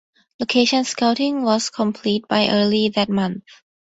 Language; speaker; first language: English; non-native, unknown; Thai